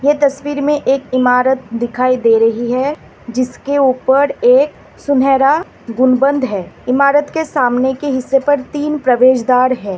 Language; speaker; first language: Hindi; non-native, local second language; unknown